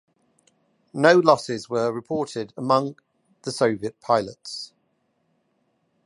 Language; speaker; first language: English; native; English